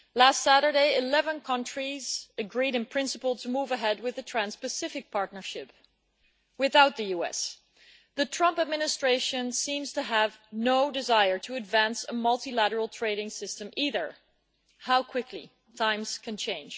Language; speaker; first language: English; non-native, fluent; Dutch